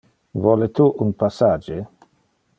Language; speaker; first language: Interlingua; non-native, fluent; Dutch